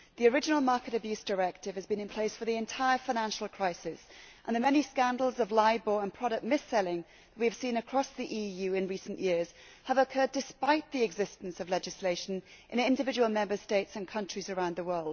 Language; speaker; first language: English; native; English